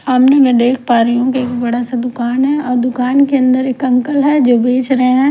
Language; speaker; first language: Hindi; non-native, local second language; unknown